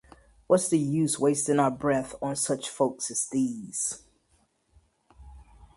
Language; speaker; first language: English; native; English